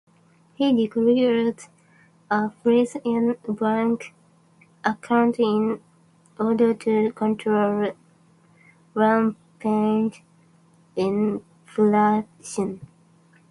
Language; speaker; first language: English; non-native, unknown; Japanese